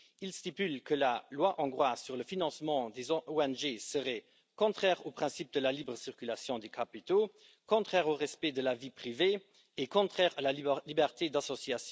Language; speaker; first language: French; non-native, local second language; Luxembourgish